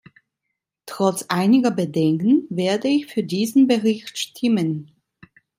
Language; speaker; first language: German; non-native, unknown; Italian